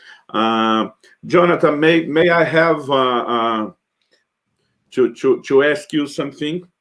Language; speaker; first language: English; non-native, learner; Portuguese